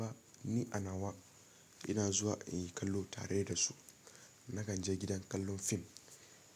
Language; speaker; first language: Hausa; native; Hausa